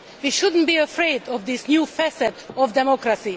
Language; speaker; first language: English; non-native, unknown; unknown